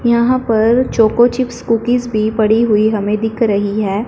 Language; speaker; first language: Hindi; non-native, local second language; Punjabi